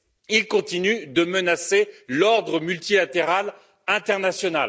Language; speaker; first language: French; native; French